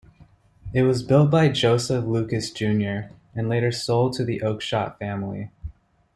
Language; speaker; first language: English; native; English